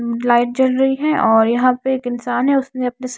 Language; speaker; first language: Hindi; non-native, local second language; Punjabi